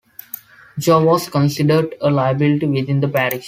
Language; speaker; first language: English; non-native, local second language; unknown